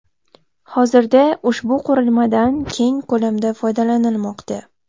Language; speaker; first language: Uzbek; native; Uzbek